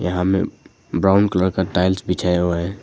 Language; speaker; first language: Hindi; non-native, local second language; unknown